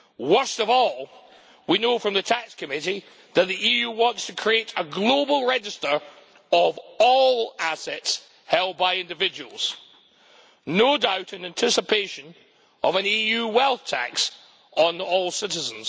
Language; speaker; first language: English; native; English